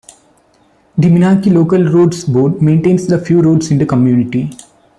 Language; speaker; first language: English; non-native, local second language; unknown